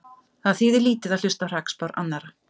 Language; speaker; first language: Icelandic; native; Icelandic